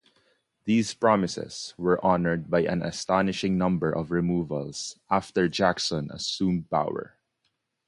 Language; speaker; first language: English; non-native, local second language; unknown